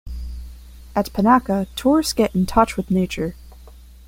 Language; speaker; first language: English; non-native, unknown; Spanish